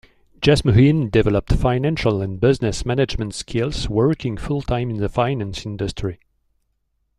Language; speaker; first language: English; non-native, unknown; French